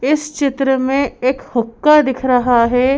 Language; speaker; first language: Hindi; native; Hindi